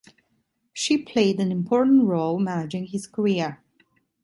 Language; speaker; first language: English; non-native, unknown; Italian